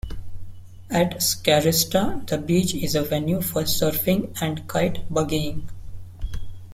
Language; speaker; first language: English; non-native, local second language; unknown